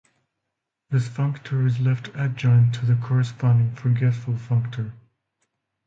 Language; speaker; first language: English; non-native, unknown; Finnish